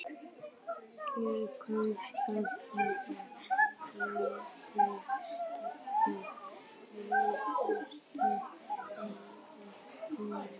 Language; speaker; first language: Icelandic; native; Icelandic